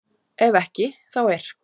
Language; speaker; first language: Icelandic; native; Icelandic